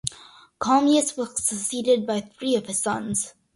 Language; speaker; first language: English; early bilingual, other home language; Malayalam